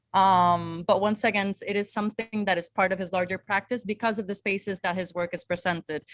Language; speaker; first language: English; non-native, local second language; Spanish